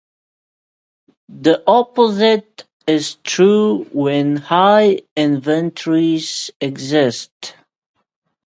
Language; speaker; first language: English; non-native, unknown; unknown